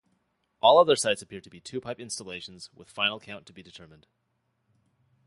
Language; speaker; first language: English; native; English